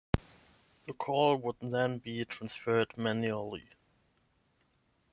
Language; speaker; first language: English; non-native, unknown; German